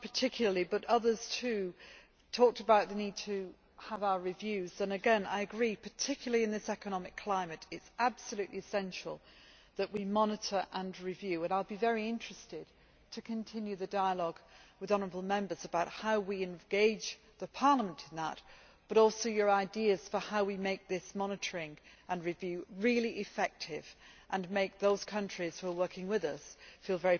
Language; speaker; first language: English; native; English